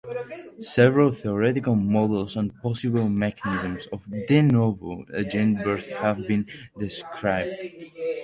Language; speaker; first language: English; non-native, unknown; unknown